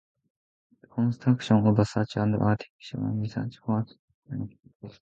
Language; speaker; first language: English; non-native, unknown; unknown